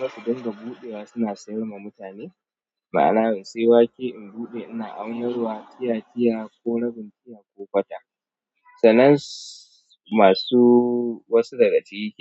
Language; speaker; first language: Hausa; native; Hausa